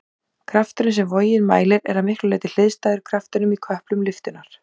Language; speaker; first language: Icelandic; native; Icelandic